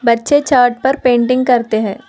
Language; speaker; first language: Hindi; non-native, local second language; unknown